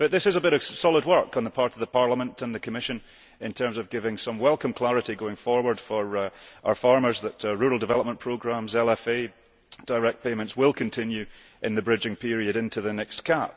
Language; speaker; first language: English; early bilingual, heritage; English